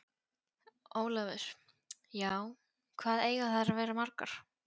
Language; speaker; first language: Icelandic; non-native, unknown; Polish